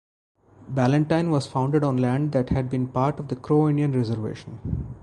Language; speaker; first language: English; non-native, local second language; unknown